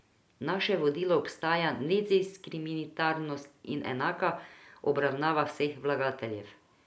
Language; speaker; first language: Slovenian; non-native, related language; Croatian